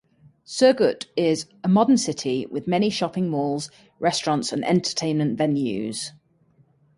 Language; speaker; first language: English; native; English